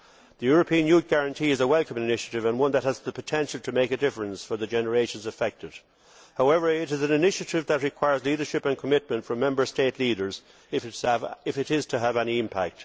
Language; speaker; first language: English; native; English